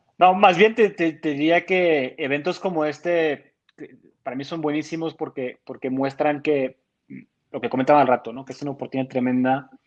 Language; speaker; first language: Spanish; non-native, fluent; French